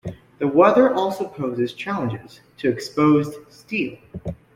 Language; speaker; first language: English; native; English